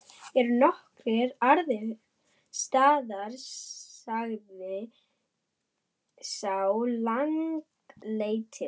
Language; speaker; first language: Icelandic; non-native, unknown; German